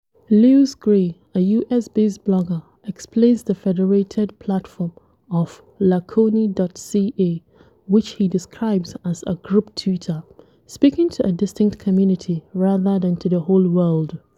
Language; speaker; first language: English; non-native, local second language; Hausa